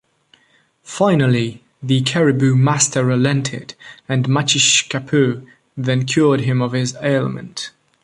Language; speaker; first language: English; non-native, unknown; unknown